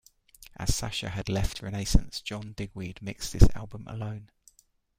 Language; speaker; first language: English; native; English